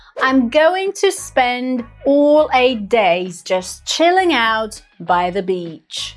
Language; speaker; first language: English; non-native, fluent; Russian